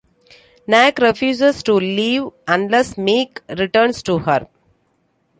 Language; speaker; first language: English; non-native, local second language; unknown